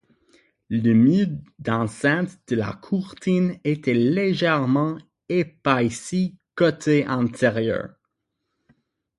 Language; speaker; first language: French; non-native, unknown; English